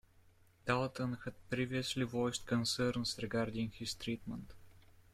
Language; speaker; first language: English; native; English